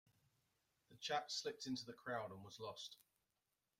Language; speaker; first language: English; native; English